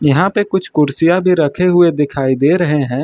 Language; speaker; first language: Hindi; native; Hindi